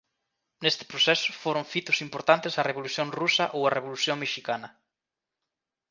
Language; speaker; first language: Galician; native; Galician